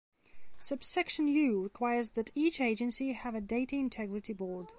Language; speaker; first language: English; non-native, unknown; Belarusian